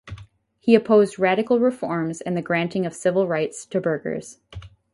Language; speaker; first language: English; native; English